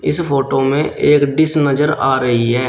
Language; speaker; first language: Hindi; native; Hindi